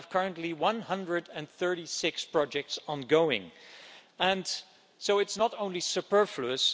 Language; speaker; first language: English; non-native, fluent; Dutch